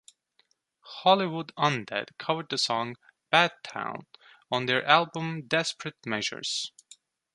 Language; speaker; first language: English; non-native, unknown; Turkish